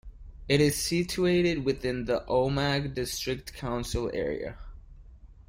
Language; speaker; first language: English; non-native, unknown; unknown